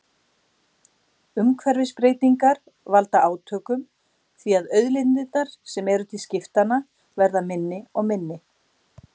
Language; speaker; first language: Icelandic; native; Icelandic